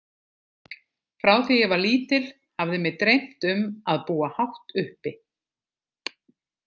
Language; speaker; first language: Icelandic; native; Icelandic